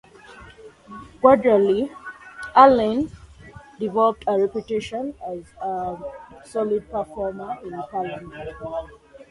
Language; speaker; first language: English; native; English